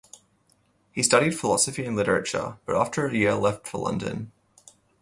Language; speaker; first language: English; native; English